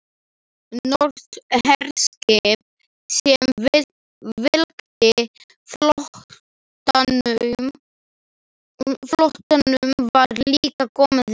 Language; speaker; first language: Icelandic; non-native, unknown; Slovak